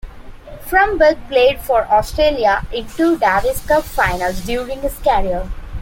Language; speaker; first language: English; non-native, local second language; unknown